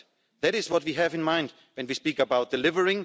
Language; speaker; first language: English; non-native, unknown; German